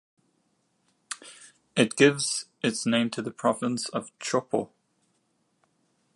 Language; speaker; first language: English; native; English